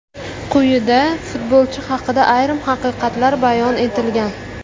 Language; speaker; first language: Uzbek; native; Uzbek